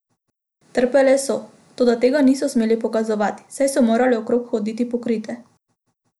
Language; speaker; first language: Slovenian; non-native, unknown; Macedonian